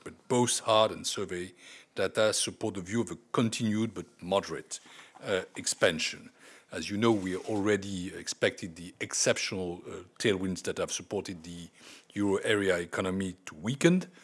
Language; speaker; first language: English; non-native, fluent; French